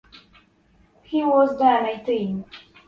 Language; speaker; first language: English; non-native, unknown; Polish